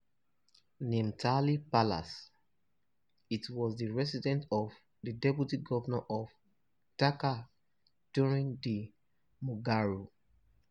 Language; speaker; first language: English; non-native, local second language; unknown